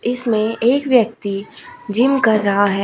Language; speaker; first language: Hindi; native; Hindi